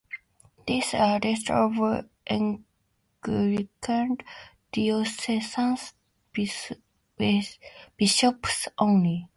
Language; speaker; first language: English; native; English